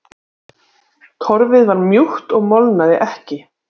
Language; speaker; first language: Icelandic; native; Icelandic